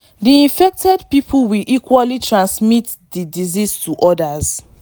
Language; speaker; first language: English; non-native, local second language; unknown